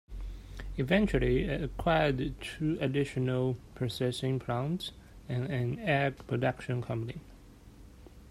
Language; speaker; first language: English; non-native, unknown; Chinese